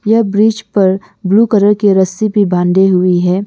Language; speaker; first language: Hindi; non-native, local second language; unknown